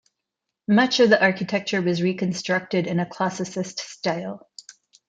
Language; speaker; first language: English; non-native, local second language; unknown